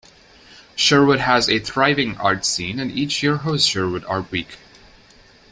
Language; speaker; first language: English; native; English